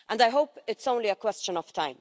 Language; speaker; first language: English; non-native, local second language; Maltese